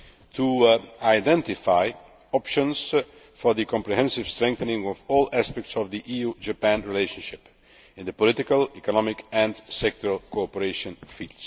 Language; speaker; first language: English; non-native, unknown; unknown